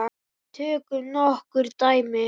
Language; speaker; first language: Icelandic; native; Icelandic